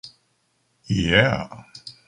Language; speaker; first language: English; native; English